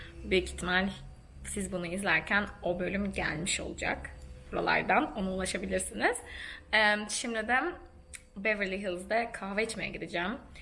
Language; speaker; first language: Turkish; native; Turkish